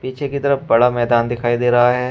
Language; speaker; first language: Hindi; native; Hindi